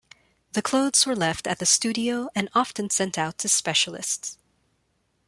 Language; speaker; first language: English; non-native, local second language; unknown